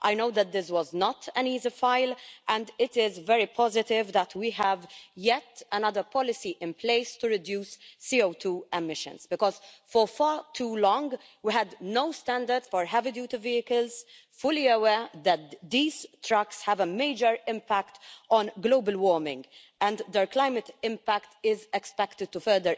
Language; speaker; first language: English; non-native, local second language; Maltese